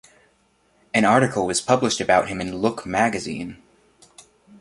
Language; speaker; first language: English; native; English